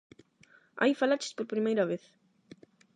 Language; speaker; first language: Galician; non-native, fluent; Spanish